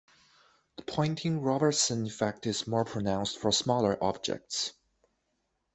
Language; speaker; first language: English; non-native, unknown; Chinese